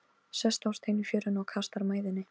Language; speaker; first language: Icelandic; non-native, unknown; Polish